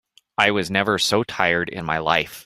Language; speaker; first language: English; native; English